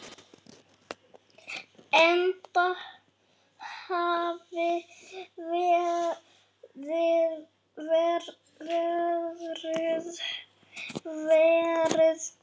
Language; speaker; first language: Icelandic; native; Icelandic